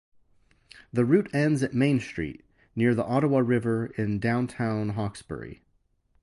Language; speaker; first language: English; native; English